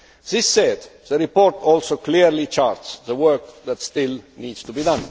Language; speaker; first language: English; non-native, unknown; Estonian